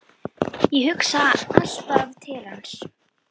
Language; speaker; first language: Icelandic; native; Icelandic